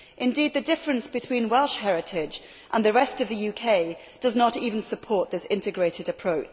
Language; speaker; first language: English; native; English